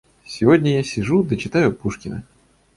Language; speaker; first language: Russian; native; Russian